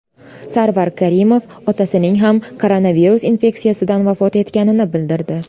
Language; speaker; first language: Uzbek; native; Uzbek